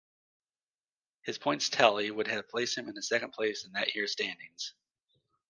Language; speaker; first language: English; native; English